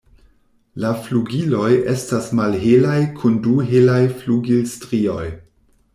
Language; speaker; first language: Esperanto; non-native, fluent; German